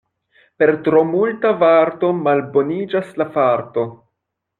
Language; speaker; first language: Esperanto; non-native, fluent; French